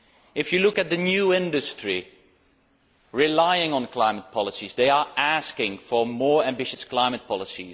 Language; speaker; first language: English; non-native, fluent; Dutch